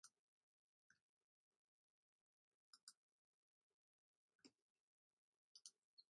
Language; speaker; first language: English; native; English